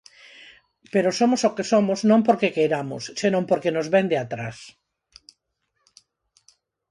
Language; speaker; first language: Galician; non-native, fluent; Spanish